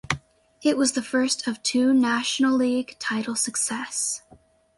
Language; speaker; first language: English; native; English